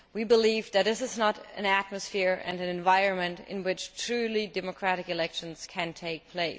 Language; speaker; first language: English; non-native, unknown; German